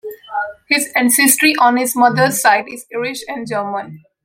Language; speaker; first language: English; non-native, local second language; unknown